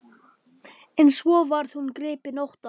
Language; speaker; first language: Icelandic; non-native, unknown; Polish